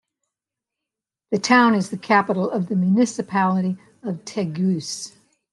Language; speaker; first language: English; native; English